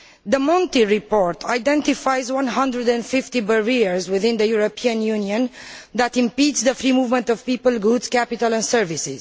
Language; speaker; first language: English; non-native, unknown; Romanian